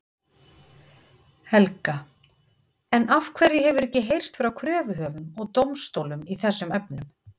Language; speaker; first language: Icelandic; native; Icelandic